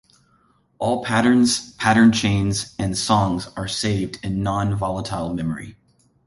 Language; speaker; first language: English; native; English